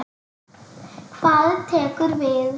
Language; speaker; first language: Icelandic; native; Icelandic